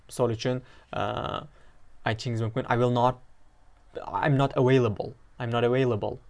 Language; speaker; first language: English; non-native, fluent; Uzbek